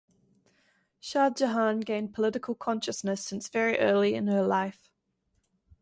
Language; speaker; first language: English; native; English